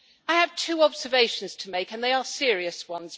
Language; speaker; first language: English; native; English